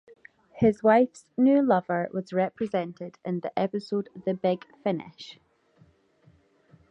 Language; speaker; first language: English; native; English